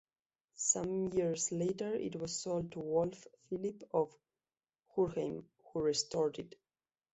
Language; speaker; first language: English; non-native, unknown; Spanish